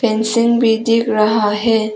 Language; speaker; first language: Hindi; non-native, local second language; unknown